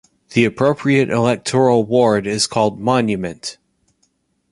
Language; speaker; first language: English; native; English